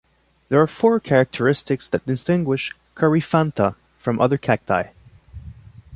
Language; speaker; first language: English; non-native, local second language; French